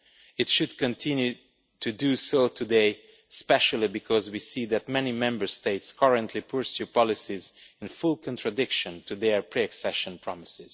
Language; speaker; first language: English; non-native, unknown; Romanian